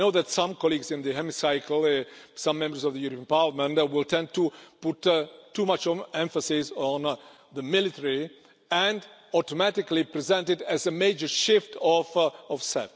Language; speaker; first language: English; non-native, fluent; Czech